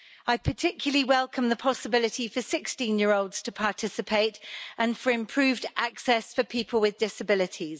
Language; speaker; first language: English; native; English